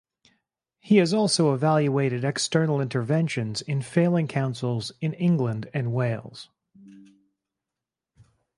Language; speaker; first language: English; native; English